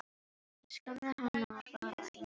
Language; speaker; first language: Icelandic; non-native, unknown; Filipino